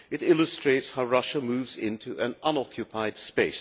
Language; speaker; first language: English; non-native, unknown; Hungarian